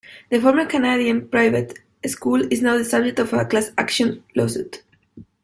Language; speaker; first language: English; non-native, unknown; Spanish